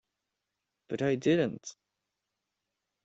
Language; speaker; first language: English; non-native, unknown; Swedish